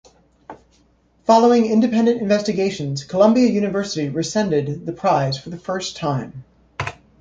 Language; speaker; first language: English; native; English